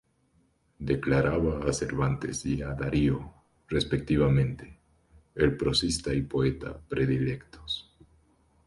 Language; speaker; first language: Spanish; native; Spanish